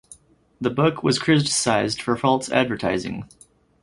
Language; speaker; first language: English; native; English